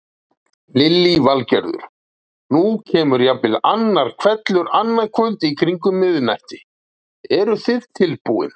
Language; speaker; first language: Icelandic; native; Icelandic